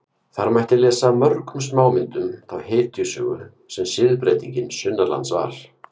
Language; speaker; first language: Icelandic; native; Icelandic